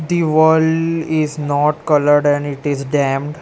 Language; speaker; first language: English; non-native, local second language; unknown